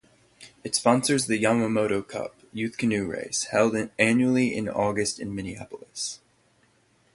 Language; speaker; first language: English; native; English